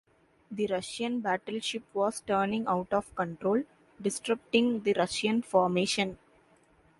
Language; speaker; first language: English; non-native, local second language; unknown